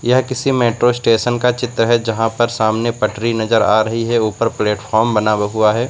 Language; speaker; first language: Hindi; native; Hindi